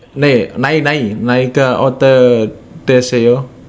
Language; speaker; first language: Korean; non-native, learner; Indonesian